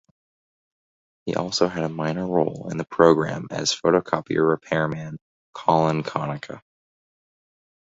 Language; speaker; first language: English; native; English